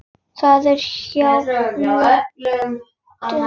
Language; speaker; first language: Icelandic; native; Icelandic